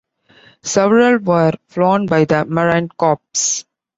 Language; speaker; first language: English; non-native, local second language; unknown